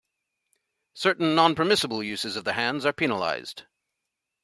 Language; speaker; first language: English; native; English